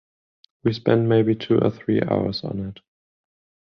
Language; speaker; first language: English; non-native, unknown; German